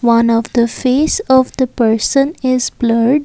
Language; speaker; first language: English; non-native, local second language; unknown